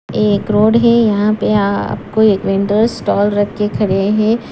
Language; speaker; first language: Hindi; non-native, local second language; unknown